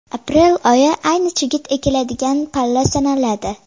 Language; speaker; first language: Uzbek; native; Uzbek